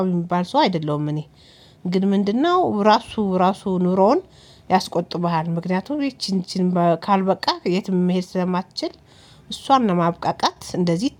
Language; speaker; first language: Amharic; native; Amharic